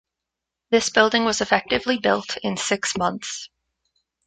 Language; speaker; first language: English; native; English